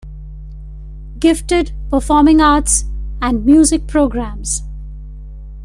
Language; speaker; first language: English; non-native, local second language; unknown